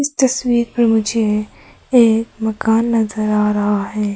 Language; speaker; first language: Hindi; early bilingual, other home language; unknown